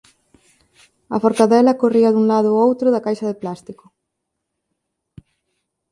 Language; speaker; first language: Galician; native; Galician